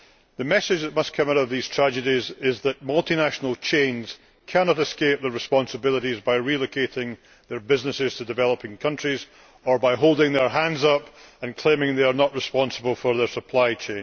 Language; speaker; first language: English; native; English